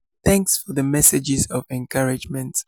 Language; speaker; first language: English; non-native, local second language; Yoruba